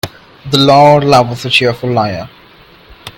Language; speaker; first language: English; non-native, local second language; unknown